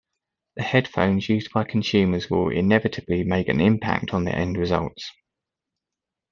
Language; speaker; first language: English; native; English